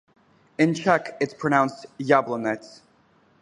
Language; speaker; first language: English; native; English